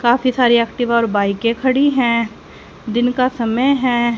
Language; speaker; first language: Hindi; native; Hindi